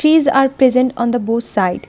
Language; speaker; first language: English; non-native, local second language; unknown